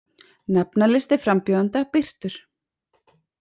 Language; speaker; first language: Icelandic; native; Icelandic